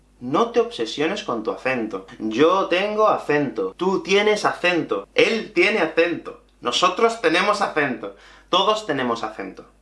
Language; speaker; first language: Spanish; native; Spanish